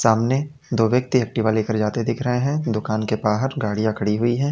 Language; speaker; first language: Hindi; native; Hindi